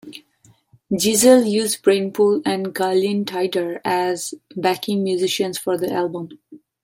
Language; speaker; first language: English; non-native, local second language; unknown